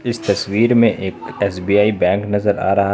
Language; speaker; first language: Hindi; native; Hindi